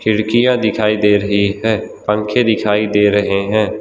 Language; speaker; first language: Hindi; non-native, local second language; Gujarati